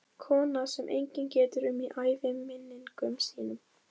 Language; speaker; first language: Icelandic; native; Icelandic